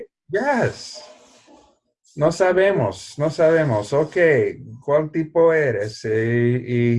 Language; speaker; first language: Spanish; non-native, fluent; English